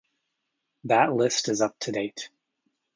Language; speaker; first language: English; native; English